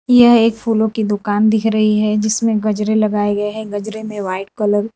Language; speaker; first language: Hindi; non-native, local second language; Gujarati